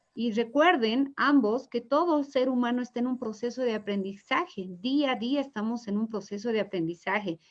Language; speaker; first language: Spanish; native; Spanish